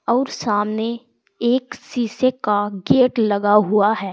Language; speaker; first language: Hindi; native; Hindi